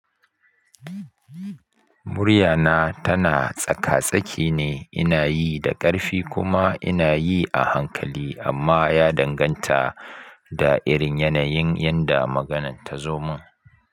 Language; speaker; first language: Hausa; native; Hausa